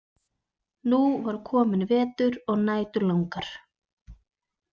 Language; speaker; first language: Icelandic; native; Icelandic